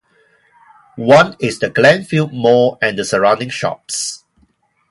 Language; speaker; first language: English; non-native, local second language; Cantonese